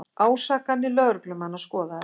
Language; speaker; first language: Icelandic; native; Icelandic